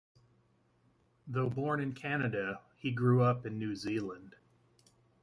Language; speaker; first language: English; native; English